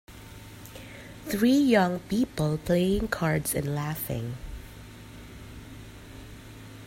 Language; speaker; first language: English; non-native, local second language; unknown